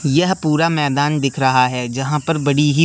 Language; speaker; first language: Hindi; native; Hindi